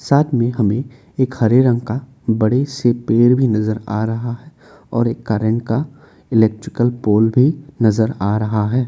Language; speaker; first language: Hindi; non-native, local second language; Assamese